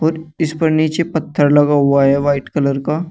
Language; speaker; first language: Hindi; native; Hindi